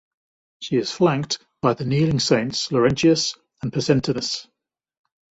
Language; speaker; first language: English; native; English